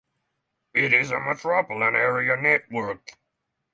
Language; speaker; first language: English; non-native, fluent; Norwegian